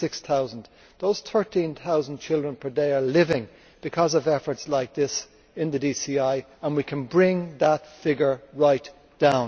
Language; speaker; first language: English; native; English